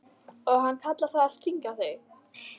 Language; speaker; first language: Icelandic; native; Icelandic